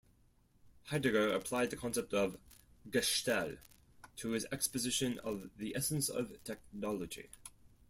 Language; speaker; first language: English; non-native, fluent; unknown